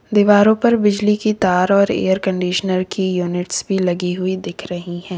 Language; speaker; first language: Hindi; native; Hindi